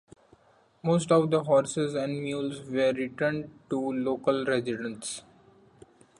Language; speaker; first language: English; non-native, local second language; Marathi